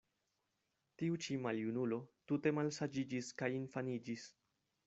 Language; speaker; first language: Esperanto; non-native, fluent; Spanish